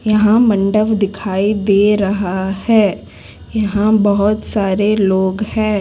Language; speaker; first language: Hindi; non-native, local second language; Gujarati